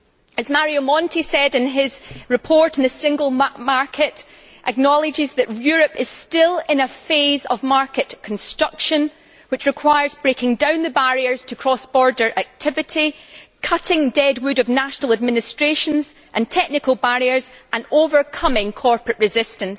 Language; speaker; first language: English; native; English